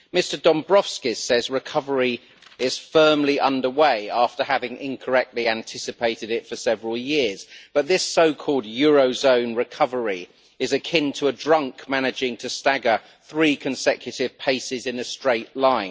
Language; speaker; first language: English; native; English